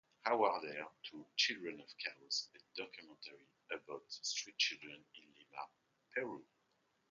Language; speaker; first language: English; non-native, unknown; French